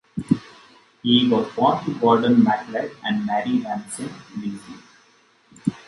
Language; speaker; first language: English; non-native, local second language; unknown